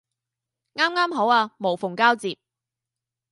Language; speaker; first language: Cantonese; native; Cantonese